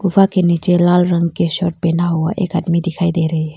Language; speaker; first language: Hindi; non-native, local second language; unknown